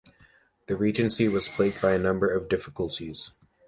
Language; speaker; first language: English; native; English